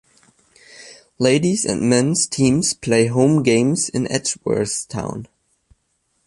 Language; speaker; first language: English; non-native, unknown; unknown